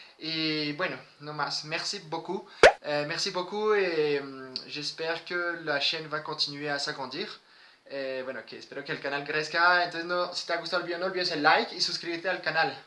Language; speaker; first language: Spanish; non-native, fluent; French